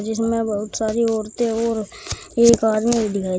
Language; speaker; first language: Hindi; native; Hindi